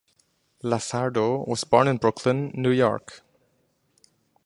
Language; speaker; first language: English; non-native, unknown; German